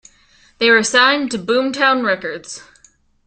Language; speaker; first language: English; native; English